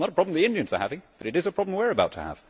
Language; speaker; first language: English; native; English